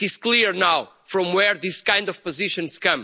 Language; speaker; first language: English; non-native, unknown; Portuguese